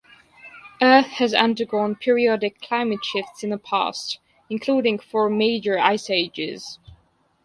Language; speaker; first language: English; non-native, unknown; Georgian